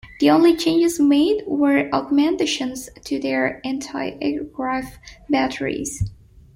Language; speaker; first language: English; non-native, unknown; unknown